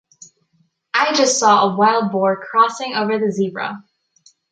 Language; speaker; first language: English; native; English